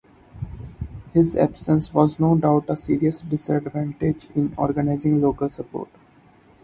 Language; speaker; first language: English; non-native, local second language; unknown